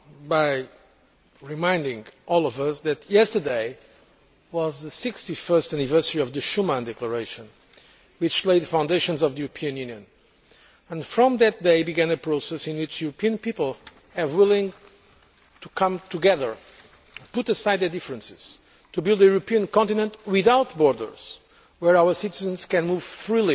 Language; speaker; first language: English; non-native, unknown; Portuguese